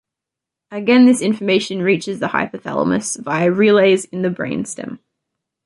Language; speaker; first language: English; native; English